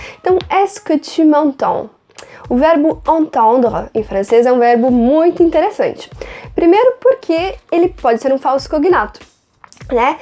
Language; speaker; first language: Portuguese; non-native, fluent; French